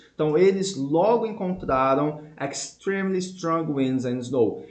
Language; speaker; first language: English; non-native, fluent; Portuguese